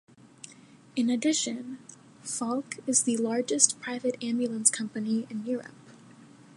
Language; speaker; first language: English; native; English